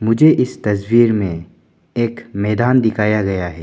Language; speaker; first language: Hindi; non-native, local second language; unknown